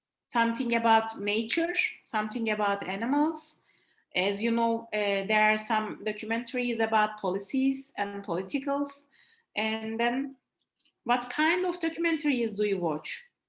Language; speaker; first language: English; non-native, fluent; Turkish